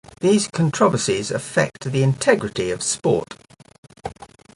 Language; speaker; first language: English; native; English